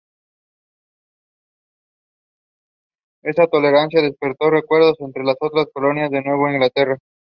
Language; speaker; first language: English; non-native, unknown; Spanish